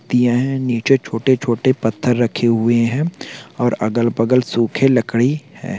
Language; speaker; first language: Hindi; non-native, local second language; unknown